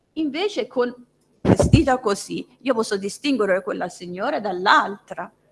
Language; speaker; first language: Italian; non-native, fluent; Persian